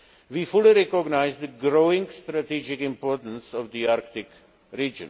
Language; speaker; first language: English; non-native, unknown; Czech